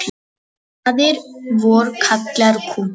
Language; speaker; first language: Icelandic; non-native, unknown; Polish